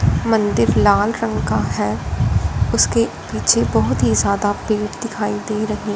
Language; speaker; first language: Hindi; non-native, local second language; Punjabi